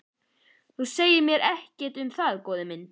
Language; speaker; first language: Icelandic; native; Icelandic